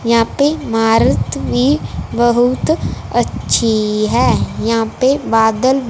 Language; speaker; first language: Hindi; non-native, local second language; Punjabi